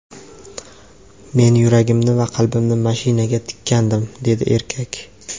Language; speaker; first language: Uzbek; native; Uzbek